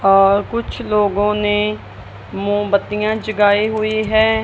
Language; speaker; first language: Hindi; non-native, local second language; Punjabi